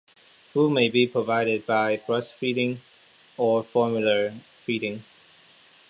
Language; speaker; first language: English; non-native, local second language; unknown